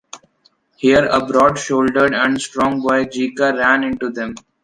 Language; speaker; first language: English; non-native, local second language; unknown